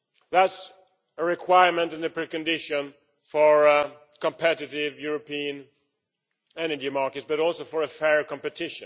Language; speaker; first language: English; non-native, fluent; Swedish